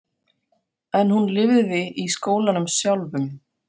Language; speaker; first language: Icelandic; non-native, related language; Faroese